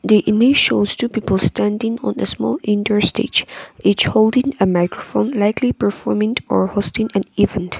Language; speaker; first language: English; non-native, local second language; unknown